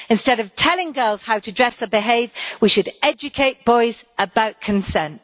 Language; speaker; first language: English; native; English